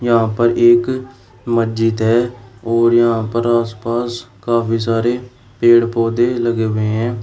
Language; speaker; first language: Hindi; native; Hindi